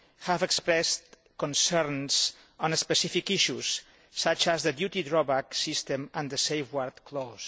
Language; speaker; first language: English; non-native, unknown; Catalan